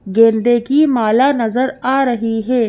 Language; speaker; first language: Hindi; native; Hindi